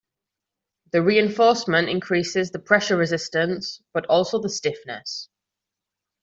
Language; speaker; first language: English; non-native, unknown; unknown